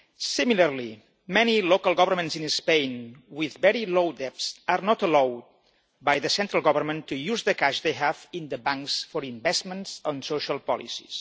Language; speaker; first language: English; non-native, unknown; Catalan